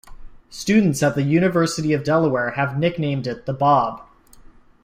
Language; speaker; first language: English; native; English